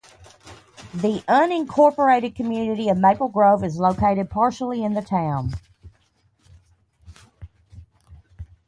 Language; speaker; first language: English; native; English